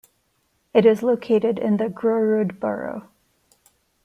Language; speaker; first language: English; non-native, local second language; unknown